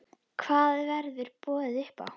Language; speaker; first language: Icelandic; native; Icelandic